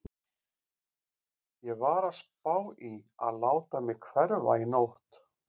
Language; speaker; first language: Icelandic; native; Icelandic